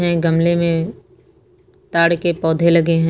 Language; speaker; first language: Hindi; native; Hindi